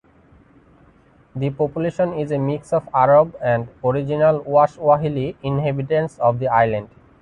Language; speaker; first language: English; non-native, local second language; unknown